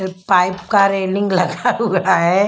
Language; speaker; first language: Hindi; non-native, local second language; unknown